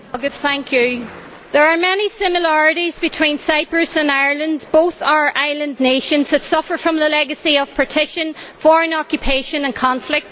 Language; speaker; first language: English; native; English